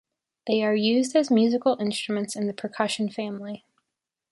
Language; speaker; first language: English; native; English